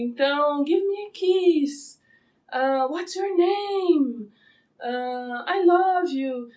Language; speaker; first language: English; non-native, fluent; Portuguese